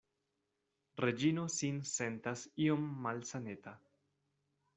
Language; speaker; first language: Esperanto; non-native, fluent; Spanish